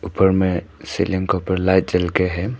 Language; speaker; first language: Hindi; non-native, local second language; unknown